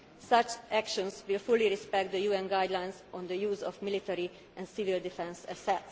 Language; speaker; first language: English; non-native, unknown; Hungarian